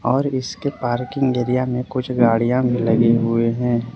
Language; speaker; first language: Hindi; early bilingual, other home language; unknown